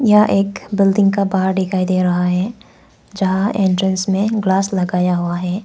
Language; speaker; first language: Hindi; non-native, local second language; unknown